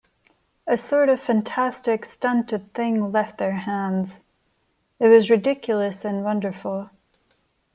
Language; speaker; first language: English; non-native, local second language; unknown